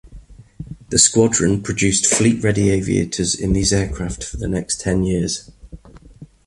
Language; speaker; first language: English; native; English